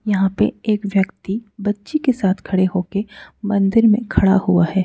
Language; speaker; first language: Hindi; native; Hindi